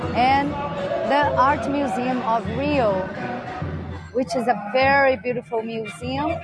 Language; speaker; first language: English; non-native, fluent; Portuguese